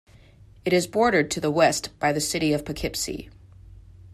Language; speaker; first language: English; native; English